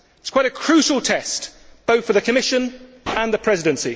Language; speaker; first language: English; native; English